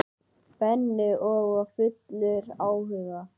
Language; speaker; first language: Icelandic; native; Icelandic